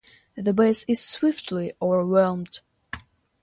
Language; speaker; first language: English; non-native, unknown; Russian